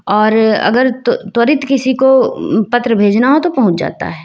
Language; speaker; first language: Hindi; native; Hindi